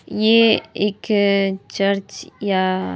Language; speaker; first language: Hindi; native; Hindi